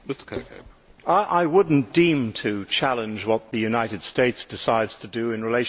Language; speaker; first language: English; native; English